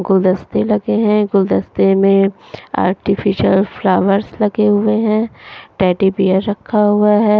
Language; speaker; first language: Hindi; non-native, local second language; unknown